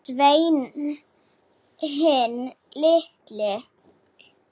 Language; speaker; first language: Icelandic; non-native, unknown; Slovak